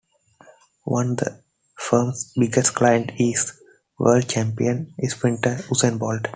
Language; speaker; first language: English; non-native, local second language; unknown